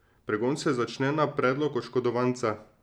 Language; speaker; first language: Slovenian; native; Slovenian